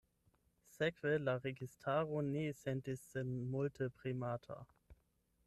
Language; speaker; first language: Esperanto; non-native, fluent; German